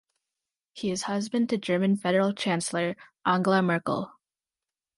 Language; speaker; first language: English; native; English